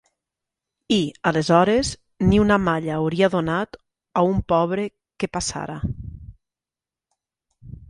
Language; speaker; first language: Catalan; native; Catalan